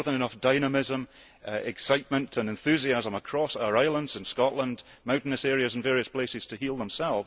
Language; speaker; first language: English; early bilingual, heritage; English